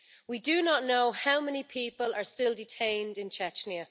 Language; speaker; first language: English; native; English